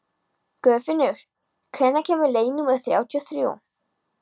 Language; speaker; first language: Icelandic; non-native, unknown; Polish